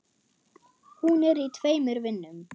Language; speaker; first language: Icelandic; non-native, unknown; German